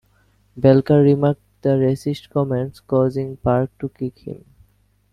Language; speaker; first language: English; non-native, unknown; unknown